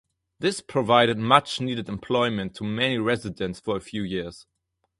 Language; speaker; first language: English; non-native, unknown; German